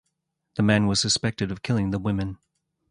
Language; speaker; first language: English; native; English